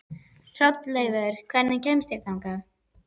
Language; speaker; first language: Icelandic; native; Icelandic